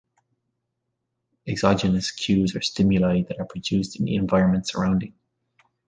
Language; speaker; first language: English; native; English